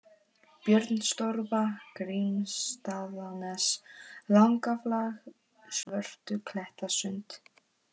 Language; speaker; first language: Icelandic; non-native, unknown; Polish